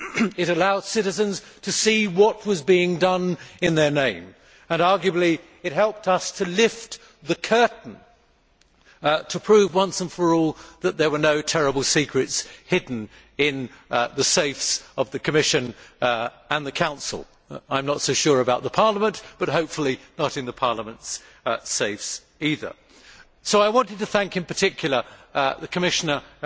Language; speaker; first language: English; native; English